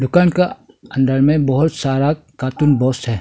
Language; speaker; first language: Hindi; non-native, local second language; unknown